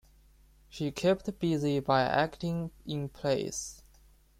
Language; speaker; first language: English; non-native, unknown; Chinese